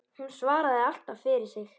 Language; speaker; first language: Icelandic; native; Icelandic